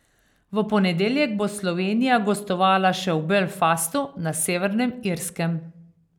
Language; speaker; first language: Slovenian; native; Slovenian